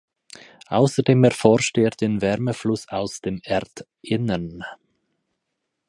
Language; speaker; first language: German; native; German